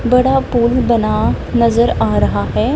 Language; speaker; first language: Hindi; non-native, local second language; Punjabi